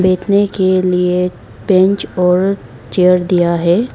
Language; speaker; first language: Hindi; non-native, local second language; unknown